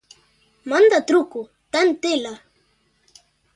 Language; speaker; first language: Galician; native; Galician